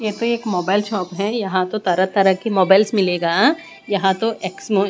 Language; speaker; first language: Hindi; non-native, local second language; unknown